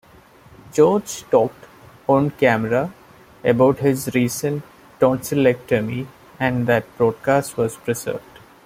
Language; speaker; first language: English; non-native, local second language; Malayalam